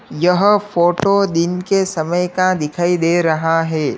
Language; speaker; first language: Hindi; native; Hindi